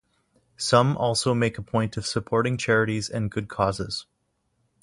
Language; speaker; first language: English; native; English